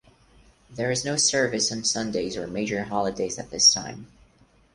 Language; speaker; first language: English; non-native, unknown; Portuguese